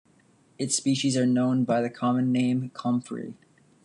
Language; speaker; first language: English; native; English